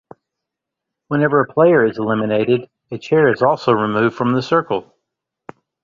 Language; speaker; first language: English; native; English